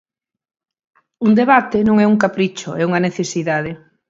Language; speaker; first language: Galician; native; Galician